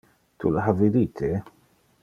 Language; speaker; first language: Interlingua; non-native, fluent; Dutch